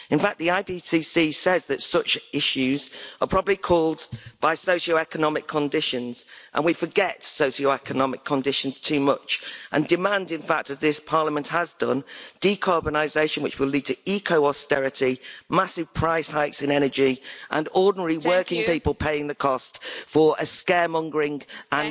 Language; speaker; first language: English; native; English